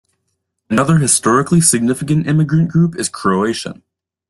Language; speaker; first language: English; native; English